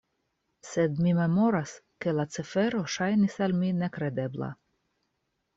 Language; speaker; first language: Esperanto; non-native, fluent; Russian